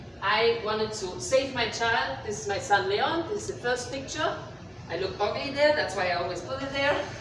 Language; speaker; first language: English; non-native, fluent; Spanish